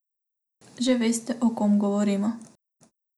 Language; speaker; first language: Slovenian; non-native, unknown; Macedonian